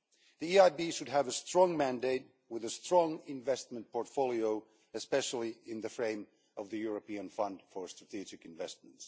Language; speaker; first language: English; non-native, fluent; Finnish